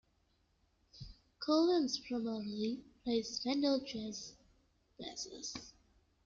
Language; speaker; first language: English; non-native, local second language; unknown